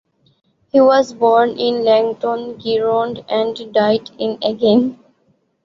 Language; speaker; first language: English; non-native, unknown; Bangla